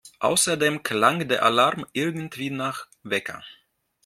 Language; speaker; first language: German; non-native, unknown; Russian